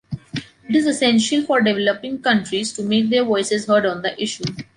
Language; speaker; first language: English; non-native, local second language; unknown